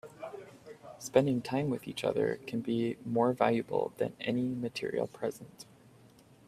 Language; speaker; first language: English; native; English